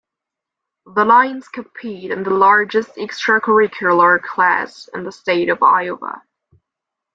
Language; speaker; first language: English; non-native, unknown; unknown